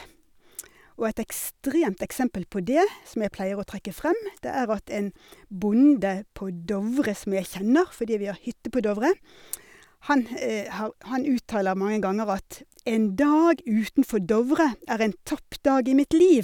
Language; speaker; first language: Norwegian; native; Norwegian